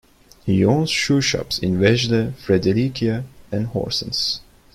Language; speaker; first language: English; non-native, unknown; Turkish